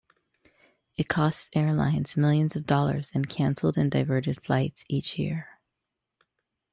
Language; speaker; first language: English; native; English